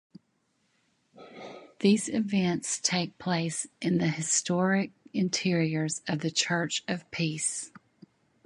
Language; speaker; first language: English; native; English